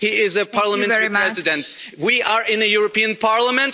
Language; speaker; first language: English; non-native, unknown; German